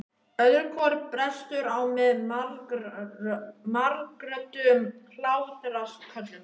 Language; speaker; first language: Icelandic; native; Icelandic